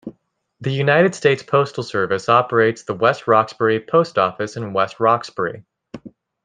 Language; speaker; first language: English; native; English